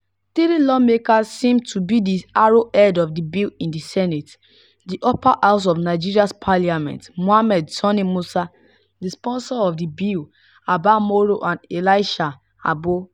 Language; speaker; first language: English; non-native, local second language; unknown